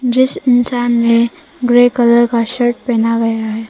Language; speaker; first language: Hindi; non-native, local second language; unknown